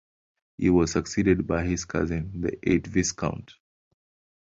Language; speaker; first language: English; non-native, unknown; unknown